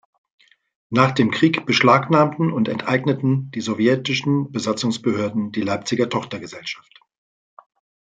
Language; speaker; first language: German; native; German